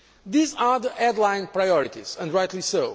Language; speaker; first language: English; non-native, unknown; Portuguese